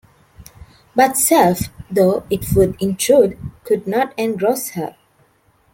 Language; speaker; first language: English; non-native, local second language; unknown